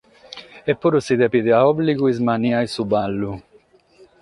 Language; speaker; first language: Sardinian; non-native, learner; Catalan